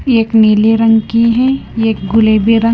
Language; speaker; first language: Hindi; non-native, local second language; Punjabi